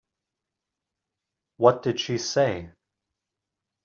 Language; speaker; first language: English; native; English